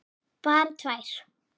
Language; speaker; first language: Icelandic; native; Icelandic